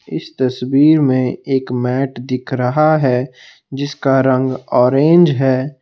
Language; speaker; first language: Hindi; non-native, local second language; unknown